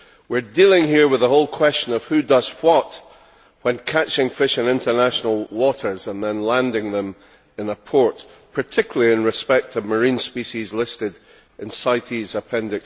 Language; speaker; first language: English; native; English